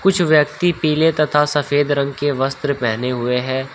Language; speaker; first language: Hindi; native; Hindi